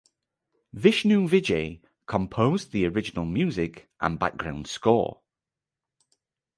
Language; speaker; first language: English; native; English